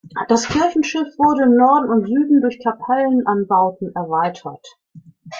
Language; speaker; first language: German; native; German